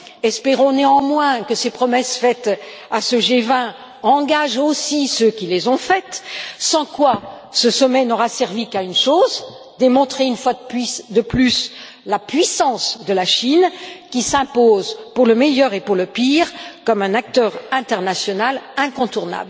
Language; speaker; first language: French; native; French